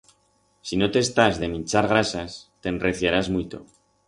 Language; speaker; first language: Aragonese; non-native, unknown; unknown